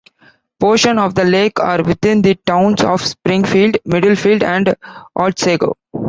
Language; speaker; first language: English; non-native, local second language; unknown